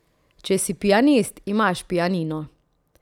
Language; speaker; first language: Slovenian; native; Slovenian